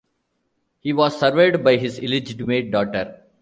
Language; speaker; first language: English; non-native, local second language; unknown